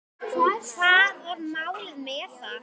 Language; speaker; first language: Icelandic; native; Icelandic